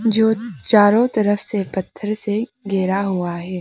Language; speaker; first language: Hindi; non-native, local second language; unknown